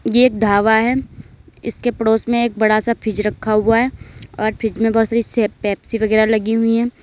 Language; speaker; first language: Hindi; native; Hindi